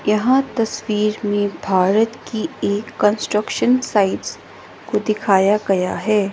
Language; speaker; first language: Hindi; non-native, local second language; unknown